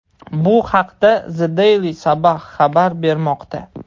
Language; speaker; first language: Uzbek; non-native, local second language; Russian